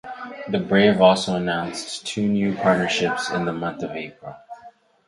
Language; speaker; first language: English; native; English